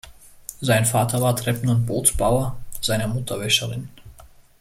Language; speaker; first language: German; native; German